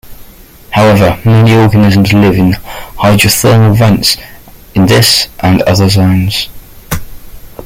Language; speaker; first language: English; native; English